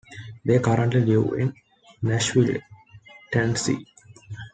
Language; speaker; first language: English; non-native, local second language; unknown